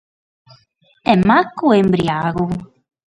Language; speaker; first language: Sardinian; native; Sardinian